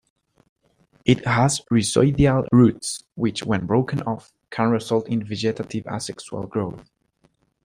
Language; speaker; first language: English; non-native, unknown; Spanish